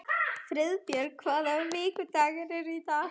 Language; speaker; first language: Icelandic; non-native, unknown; German